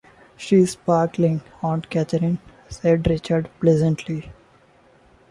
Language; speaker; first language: English; non-native, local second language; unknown